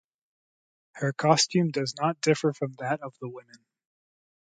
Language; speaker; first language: English; native; English